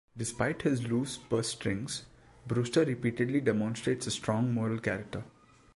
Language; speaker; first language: English; non-native, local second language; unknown